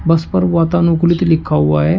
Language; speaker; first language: Hindi; native; Hindi